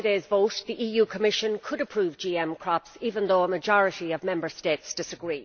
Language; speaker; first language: English; native; English